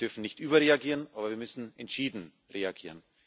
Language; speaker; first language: German; native; German